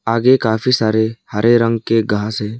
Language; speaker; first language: Hindi; non-native, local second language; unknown